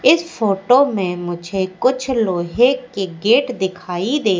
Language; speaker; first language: Hindi; native; Hindi